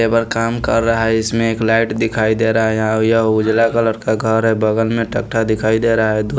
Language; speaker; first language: Hindi; non-native, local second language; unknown